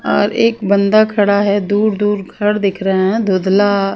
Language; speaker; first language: Hindi; non-native, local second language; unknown